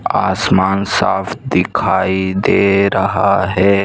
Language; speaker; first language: Hindi; non-native, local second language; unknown